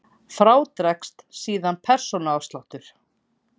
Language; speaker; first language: Icelandic; native; Icelandic